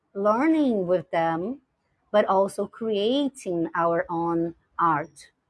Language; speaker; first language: English; non-native, fluent; Portuguese